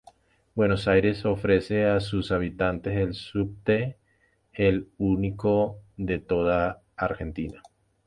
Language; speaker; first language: Spanish; native; Spanish